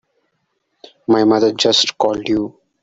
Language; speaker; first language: English; non-native, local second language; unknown